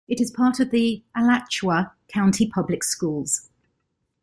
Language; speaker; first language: English; native; English